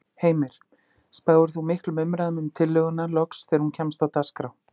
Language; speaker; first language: Icelandic; native; Icelandic